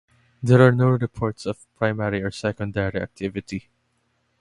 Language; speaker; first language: English; non-native, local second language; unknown